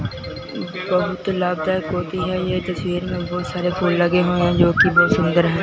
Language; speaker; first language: Hindi; non-native, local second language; Punjabi